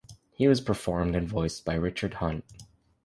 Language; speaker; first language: English; native; English